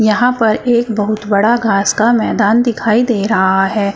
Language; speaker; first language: Hindi; native; Hindi